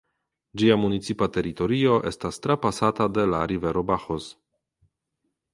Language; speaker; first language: Esperanto; non-native, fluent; Polish